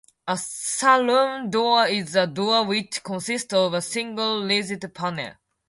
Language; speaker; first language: English; non-native, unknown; Japanese